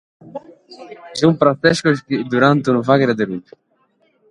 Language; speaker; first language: Sardinian; native; Sardinian